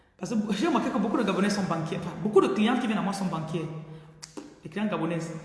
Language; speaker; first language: French; non-native, local second language; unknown